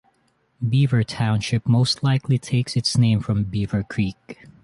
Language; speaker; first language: English; non-native, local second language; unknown